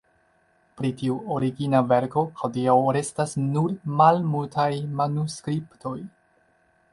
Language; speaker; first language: Esperanto; non-native, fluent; Chinese